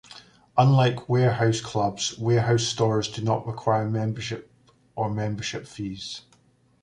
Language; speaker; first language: English; native; English